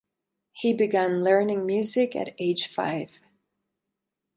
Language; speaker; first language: English; non-native, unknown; Spanish